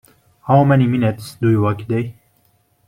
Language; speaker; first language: English; non-native, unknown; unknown